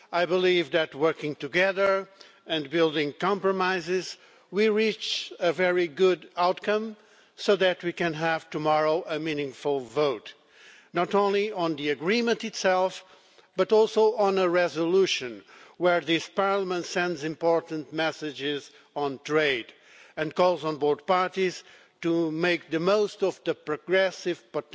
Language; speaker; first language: English; non-native, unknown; Portuguese